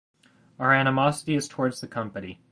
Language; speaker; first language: English; native; English